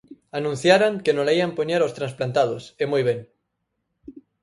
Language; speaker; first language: Galician; native; Galician